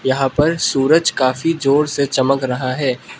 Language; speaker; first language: Hindi; non-native, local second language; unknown